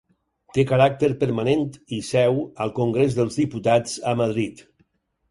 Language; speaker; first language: Catalan; native; Catalan